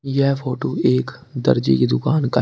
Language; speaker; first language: Hindi; native; Hindi